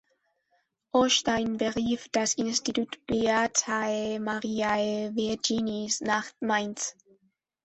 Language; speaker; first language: German; non-native, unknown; Spanish